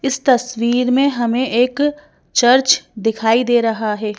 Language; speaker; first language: Hindi; native; Hindi